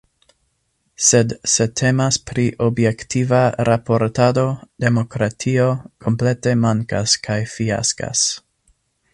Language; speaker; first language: Esperanto; non-native, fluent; English